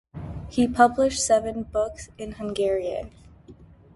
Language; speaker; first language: English; native; English